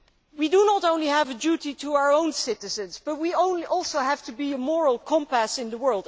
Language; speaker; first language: English; non-native, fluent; Dutch